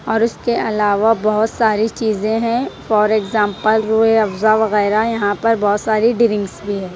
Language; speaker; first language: Hindi; non-native, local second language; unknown